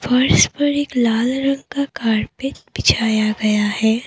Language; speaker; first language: Hindi; non-native, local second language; Assamese